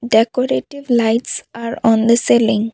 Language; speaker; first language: English; non-native, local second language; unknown